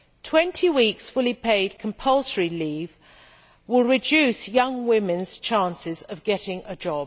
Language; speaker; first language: English; native; English